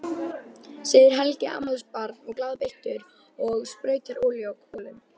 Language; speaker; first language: Icelandic; native; Icelandic